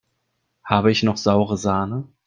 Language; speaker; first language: German; native; German